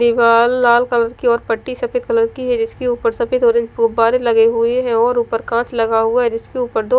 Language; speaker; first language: Hindi; non-native, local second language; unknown